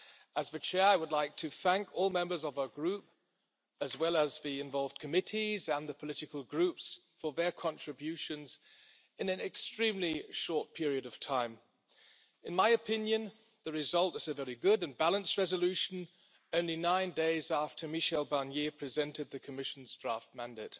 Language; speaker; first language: English; non-native, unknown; German